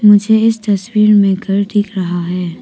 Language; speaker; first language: Hindi; non-native, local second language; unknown